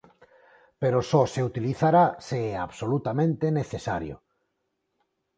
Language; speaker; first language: Galician; non-native, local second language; Spanish